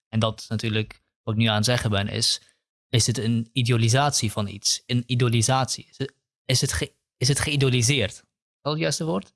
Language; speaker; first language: Dutch; early bilingual, other home language; Kurdish